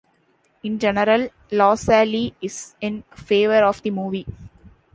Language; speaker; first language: English; non-native, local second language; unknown